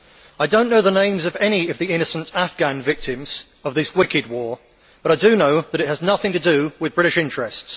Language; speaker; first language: English; native; English